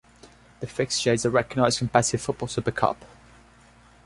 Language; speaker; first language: English; non-native, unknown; Portuguese